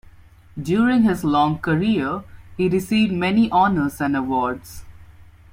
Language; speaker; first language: English; non-native, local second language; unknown